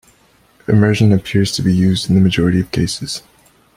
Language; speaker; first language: English; native; English